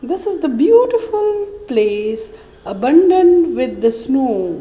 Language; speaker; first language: English; non-native, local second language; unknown